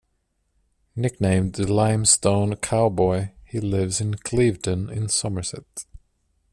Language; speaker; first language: English; non-native, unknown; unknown